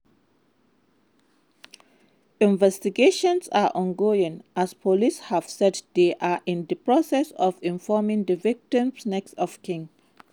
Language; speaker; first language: English; non-native, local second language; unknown